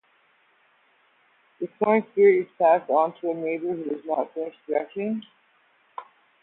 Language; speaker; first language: English; native; English